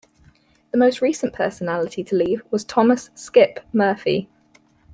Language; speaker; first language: English; native; English